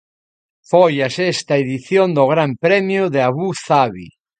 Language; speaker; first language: Galician; native; Galician